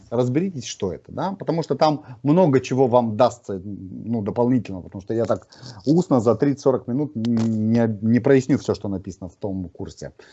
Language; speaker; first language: Russian; native; Russian